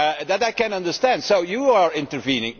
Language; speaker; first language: English; non-native, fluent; Dutch